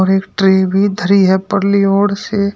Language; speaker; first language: Hindi; native; Hindi